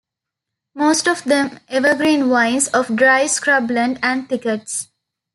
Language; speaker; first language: English; non-native, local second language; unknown